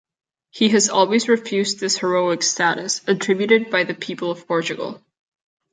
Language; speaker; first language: English; non-native, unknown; Catalan